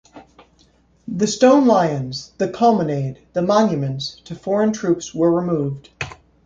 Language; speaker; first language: English; native; English